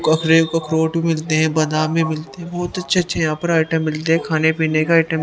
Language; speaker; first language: Hindi; native; Hindi